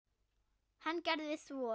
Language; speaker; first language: Icelandic; non-native, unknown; German